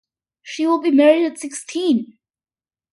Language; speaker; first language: English; early bilingual, other home language; Malayalam